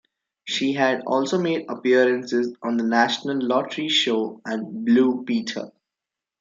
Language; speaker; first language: English; non-native, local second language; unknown